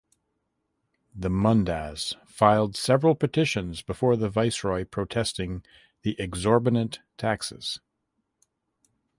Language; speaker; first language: English; native; English